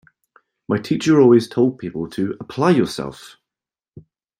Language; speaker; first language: English; native; English